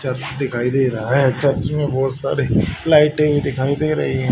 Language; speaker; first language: Hindi; native; Hindi